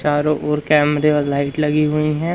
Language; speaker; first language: Hindi; native; Hindi